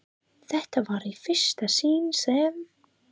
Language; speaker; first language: Icelandic; non-native, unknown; English